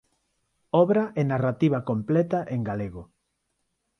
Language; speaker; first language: Galician; non-native, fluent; Spanish